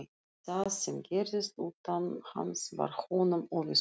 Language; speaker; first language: Icelandic; non-native, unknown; Russian